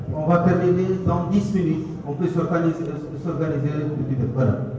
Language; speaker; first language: French; non-native, local second language; Arabic